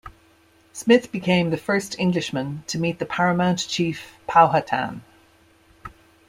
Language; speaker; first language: English; native; English